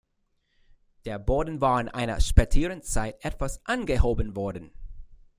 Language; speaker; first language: German; non-native, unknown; English